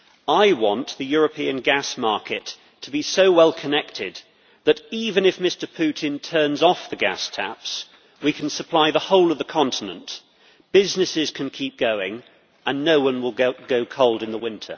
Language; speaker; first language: English; native; English